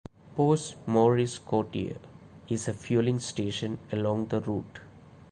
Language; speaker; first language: English; non-native, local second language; Malayalam